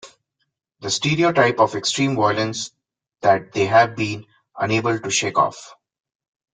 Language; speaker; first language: English; non-native, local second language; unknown